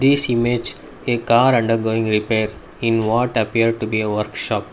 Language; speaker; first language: English; non-native, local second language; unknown